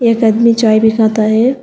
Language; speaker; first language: Hindi; non-native, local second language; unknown